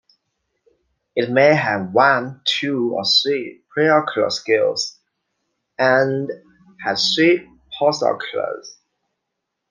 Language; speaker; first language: English; non-native, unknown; Chinese